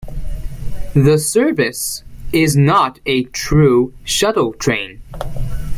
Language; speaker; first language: English; native; English